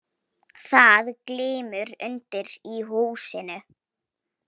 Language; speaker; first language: Icelandic; non-native, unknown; Polish